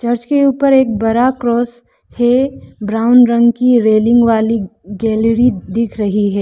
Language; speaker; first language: Hindi; non-native, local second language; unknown